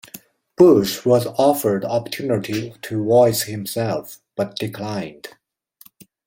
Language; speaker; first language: English; non-native, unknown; Chinese